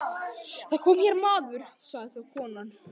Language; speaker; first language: Icelandic; native; Icelandic